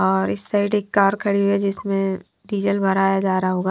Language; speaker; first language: Hindi; non-native, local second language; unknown